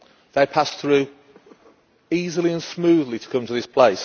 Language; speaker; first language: English; native; English